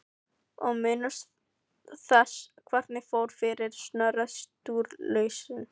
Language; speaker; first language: Icelandic; non-native, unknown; Filipino